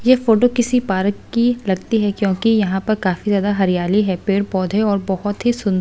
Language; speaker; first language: Hindi; native; Hindi